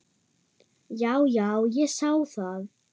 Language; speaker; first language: Icelandic; non-native, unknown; German